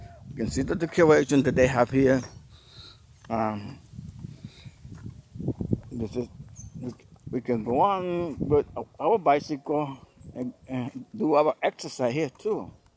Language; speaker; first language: English; non-native, fluent; Spanish